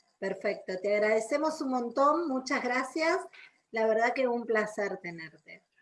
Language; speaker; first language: Spanish; native; Spanish